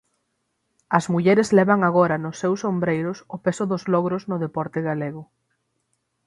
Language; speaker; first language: Galician; native; Galician